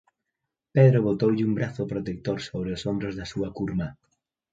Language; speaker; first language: Galician; native; Galician